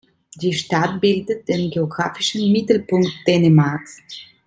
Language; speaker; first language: German; non-native, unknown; Italian